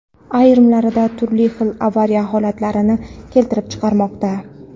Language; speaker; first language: Uzbek; non-native, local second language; Kara-Kalpak